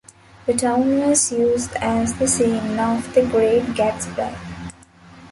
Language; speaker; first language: English; non-native, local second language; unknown